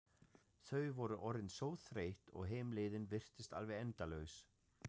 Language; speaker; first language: Icelandic; non-native, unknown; German